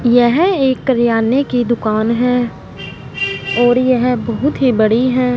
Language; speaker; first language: Hindi; non-native, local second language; Punjabi